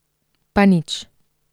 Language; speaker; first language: Slovenian; native; Slovenian